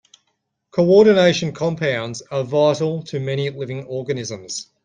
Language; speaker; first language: English; native; English